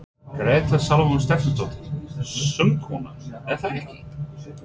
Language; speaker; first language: Icelandic; non-native, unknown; English